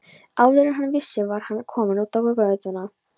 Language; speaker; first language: Icelandic; non-native, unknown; Polish